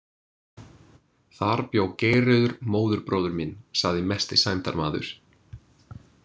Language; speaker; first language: Icelandic; non-native, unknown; English